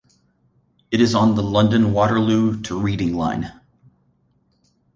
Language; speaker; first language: English; native; English